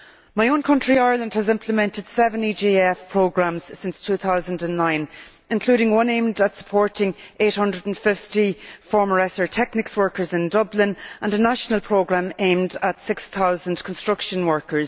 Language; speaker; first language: English; native; English